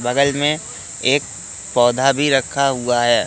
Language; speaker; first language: Hindi; native; Hindi